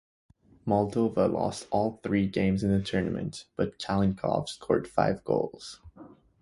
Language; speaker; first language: English; native; English